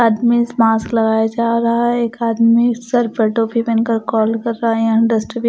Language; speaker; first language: Hindi; non-native, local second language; Punjabi